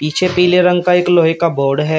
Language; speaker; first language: Hindi; native; Hindi